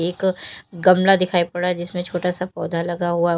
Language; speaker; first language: Hindi; native; Hindi